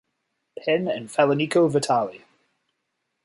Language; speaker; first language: English; native; English